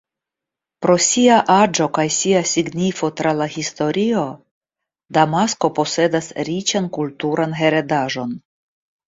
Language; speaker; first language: Esperanto; non-native, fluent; Russian